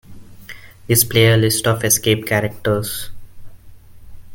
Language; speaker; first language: English; non-native, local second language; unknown